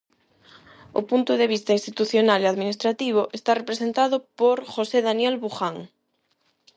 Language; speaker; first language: Galician; non-native, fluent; Spanish